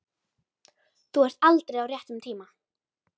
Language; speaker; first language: Icelandic; native; Icelandic